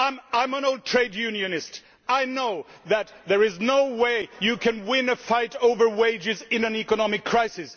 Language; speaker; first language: English; non-native, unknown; Swedish